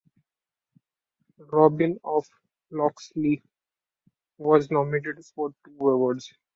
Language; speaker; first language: English; non-native, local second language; Marathi